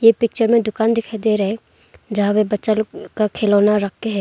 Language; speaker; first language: Hindi; non-native, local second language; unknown